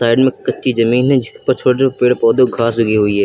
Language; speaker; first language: Hindi; native; Hindi